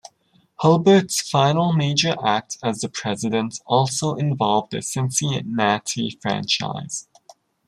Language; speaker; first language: English; native; English